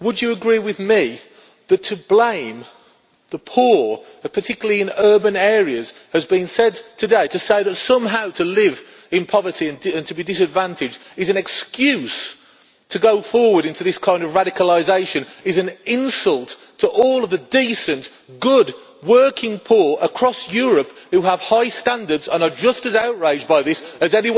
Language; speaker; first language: English; native; English